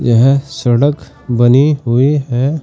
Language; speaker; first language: Hindi; native; Hindi